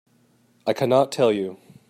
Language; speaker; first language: English; native; English